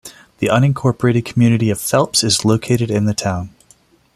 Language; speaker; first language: English; non-native, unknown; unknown